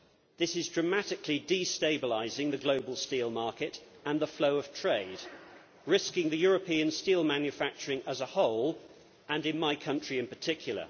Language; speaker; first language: English; native; English